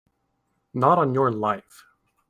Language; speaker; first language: English; native; English